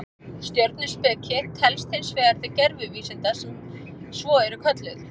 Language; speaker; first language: Icelandic; native; Icelandic